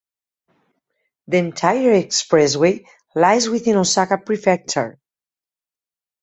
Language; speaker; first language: English; non-native, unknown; Catalan